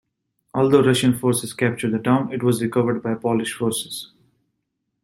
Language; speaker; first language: English; native; English